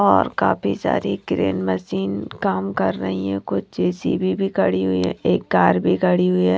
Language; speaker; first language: Hindi; non-native, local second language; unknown